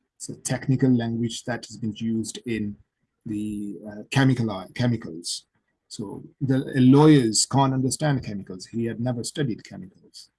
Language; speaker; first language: English; non-native, local second language; Urdu